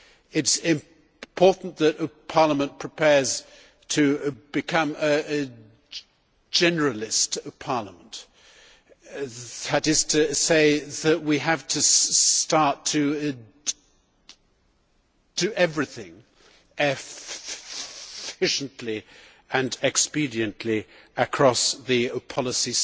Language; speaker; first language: English; native; English